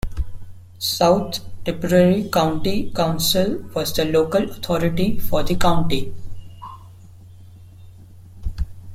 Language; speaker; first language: English; non-native, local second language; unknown